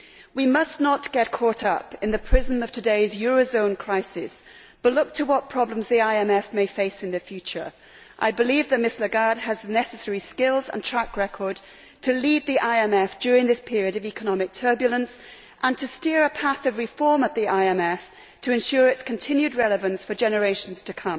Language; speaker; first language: English; native; English